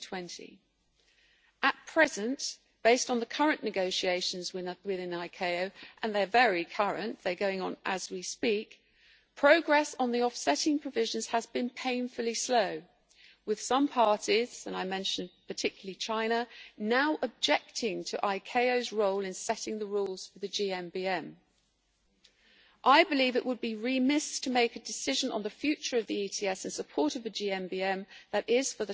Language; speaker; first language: English; native; English